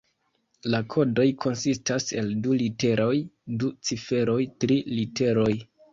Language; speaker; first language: Esperanto; non-native, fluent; Kinyarwanda